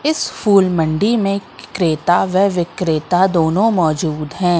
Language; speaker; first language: Hindi; native; Hindi